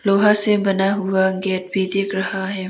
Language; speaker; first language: Hindi; non-native, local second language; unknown